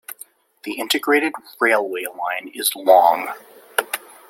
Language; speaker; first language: English; native; English